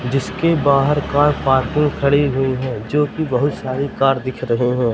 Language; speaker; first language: Hindi; native; Hindi